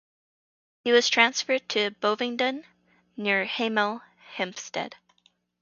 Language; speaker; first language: English; native; English